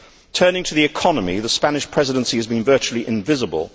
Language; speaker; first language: English; native; English